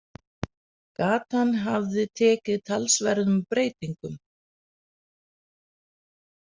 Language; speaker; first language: Icelandic; non-native, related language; Danish